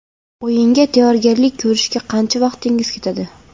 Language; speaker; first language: Uzbek; non-native, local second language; Kara-Kalpak